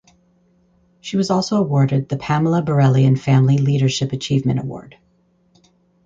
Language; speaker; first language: English; native; English